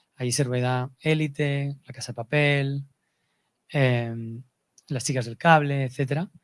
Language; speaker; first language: Spanish; native; Spanish